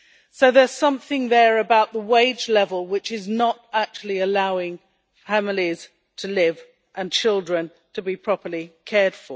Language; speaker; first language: English; native; English